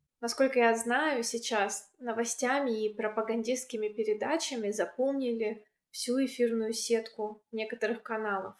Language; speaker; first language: Russian; native; Russian